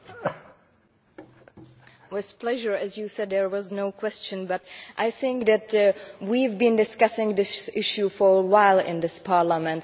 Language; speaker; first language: English; non-native, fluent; Czech